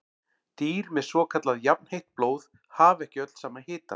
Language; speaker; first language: Icelandic; native; Icelandic